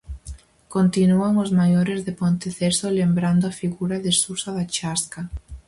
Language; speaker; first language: Galician; native; Galician